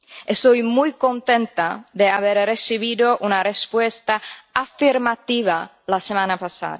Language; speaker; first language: Spanish; non-native, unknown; Czech